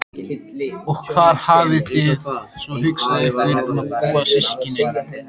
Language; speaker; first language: Icelandic; native; Icelandic